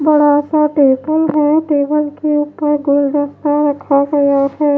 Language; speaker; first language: Hindi; non-native, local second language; Punjabi